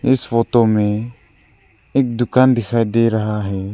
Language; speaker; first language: Hindi; non-native, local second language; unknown